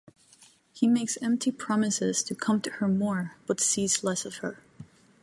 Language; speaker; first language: English; native; English